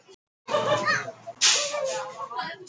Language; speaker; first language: Icelandic; non-native, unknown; Russian